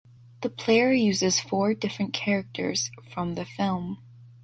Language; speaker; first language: English; native; English